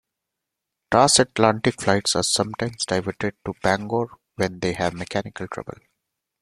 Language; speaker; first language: English; non-native, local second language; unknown